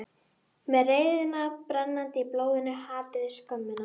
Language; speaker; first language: Icelandic; native; Icelandic